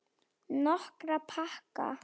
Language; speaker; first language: Icelandic; non-native, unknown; Slovak